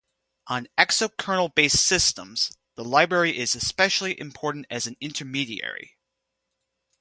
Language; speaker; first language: English; native; English